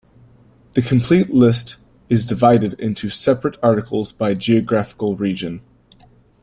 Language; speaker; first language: English; native; English